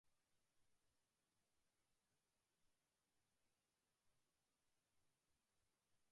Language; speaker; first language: English; native; English